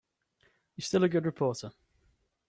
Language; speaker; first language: English; native; English